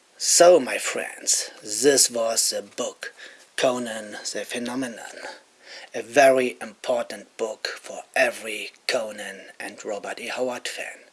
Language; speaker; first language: English; non-native, fluent; German